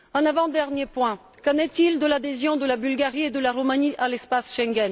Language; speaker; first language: French; non-native, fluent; Bulgarian